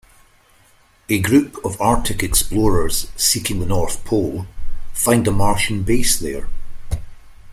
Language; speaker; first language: English; native; English